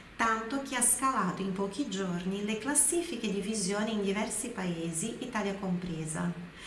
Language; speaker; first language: Italian; non-native, fluent; Portuguese